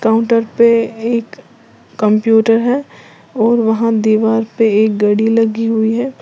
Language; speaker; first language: Hindi; native; Hindi